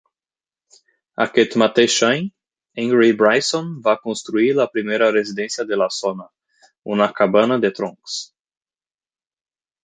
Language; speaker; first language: Catalan; non-native, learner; Portuguese